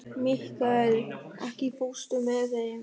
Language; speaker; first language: Icelandic; non-native, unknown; German